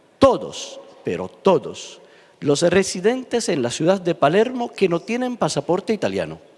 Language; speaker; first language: Spanish; non-native, fluent; Italian